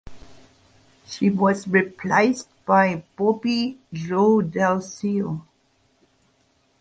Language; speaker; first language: English; non-native, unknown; German